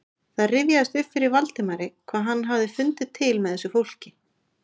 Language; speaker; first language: Icelandic; native; Icelandic